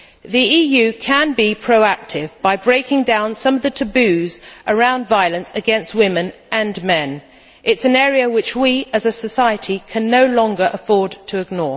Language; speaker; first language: English; native; English